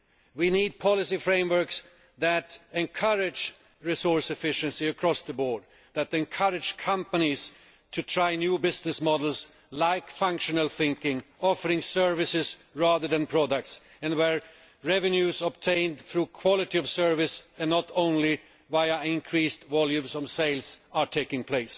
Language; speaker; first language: English; non-native, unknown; Swedish